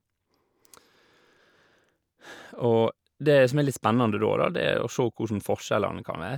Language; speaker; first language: Norwegian; native; Norwegian